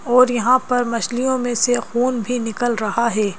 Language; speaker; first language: Hindi; native; Hindi